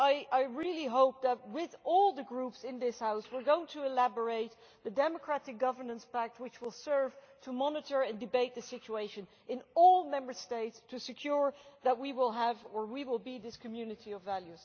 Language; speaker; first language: English; non-native, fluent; Dutch